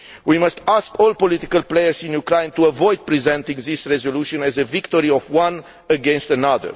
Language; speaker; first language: English; non-native, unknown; Romanian